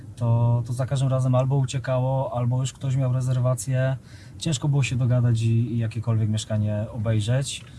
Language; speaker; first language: Polish; native; Polish